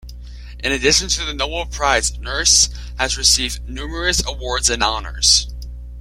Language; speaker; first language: English; native; English